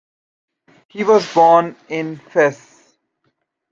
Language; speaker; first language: English; native; English